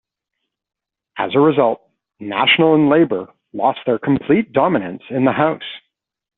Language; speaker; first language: English; native; English